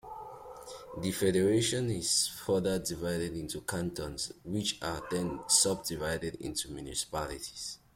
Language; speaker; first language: English; native; English